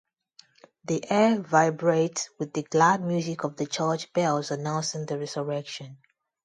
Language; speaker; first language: English; non-native, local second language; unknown